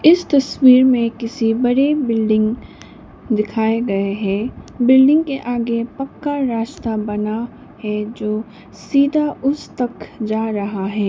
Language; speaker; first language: Hindi; non-native, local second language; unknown